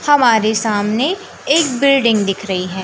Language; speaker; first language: Hindi; native; Hindi